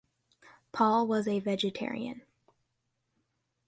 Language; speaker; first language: English; native; English